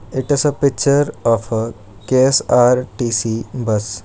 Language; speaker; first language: English; non-native, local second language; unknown